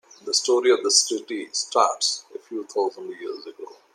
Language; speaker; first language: English; non-native, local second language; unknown